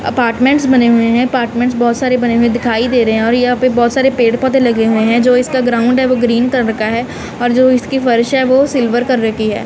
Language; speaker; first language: Hindi; non-native, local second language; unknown